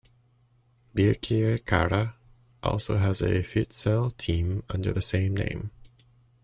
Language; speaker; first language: English; native; English